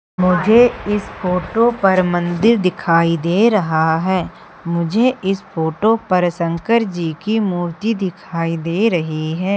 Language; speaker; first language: Hindi; native; Hindi